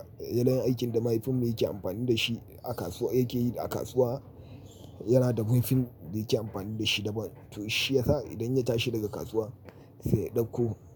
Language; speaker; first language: Hausa; native; Hausa